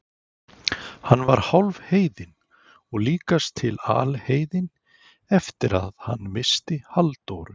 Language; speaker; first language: Icelandic; native; Icelandic